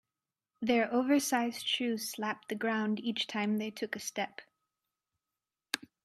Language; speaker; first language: English; native; English